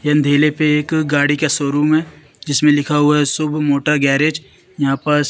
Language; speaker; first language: Hindi; native; Hindi